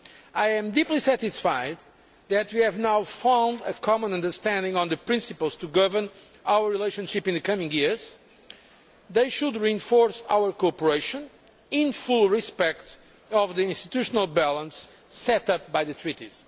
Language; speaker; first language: English; non-native, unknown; Portuguese